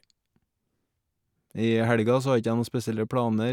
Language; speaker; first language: Norwegian; native; Norwegian